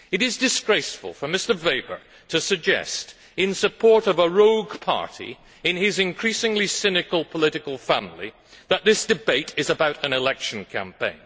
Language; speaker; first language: English; native; English